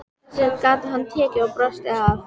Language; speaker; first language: Icelandic; native; Icelandic